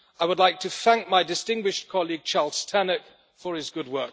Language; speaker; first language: English; non-native, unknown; German